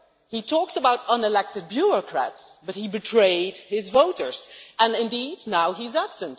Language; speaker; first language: English; non-native, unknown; Dutch